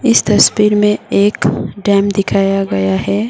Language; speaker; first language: Hindi; non-native, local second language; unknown